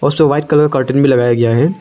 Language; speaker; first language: Hindi; non-native, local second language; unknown